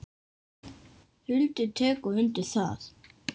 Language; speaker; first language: Icelandic; non-native, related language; Danish